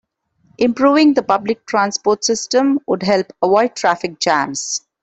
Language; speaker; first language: English; non-native, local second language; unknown